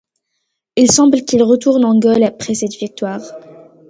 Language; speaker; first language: French; non-native, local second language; Arabic